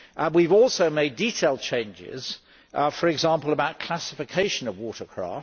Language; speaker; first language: English; native; English